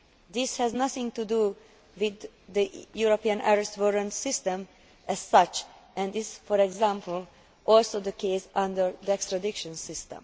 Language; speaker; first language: English; non-native, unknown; Hungarian